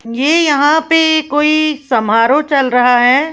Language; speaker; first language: Hindi; native; Hindi